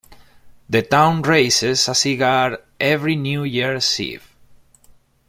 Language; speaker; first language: English; non-native, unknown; Spanish